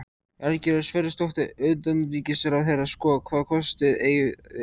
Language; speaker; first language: Icelandic; native; Icelandic